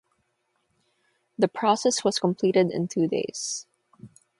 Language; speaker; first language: English; non-native, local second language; Filipino